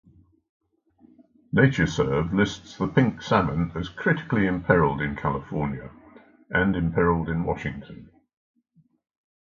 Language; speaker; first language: English; native; English